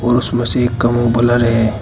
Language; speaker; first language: Hindi; native; Hindi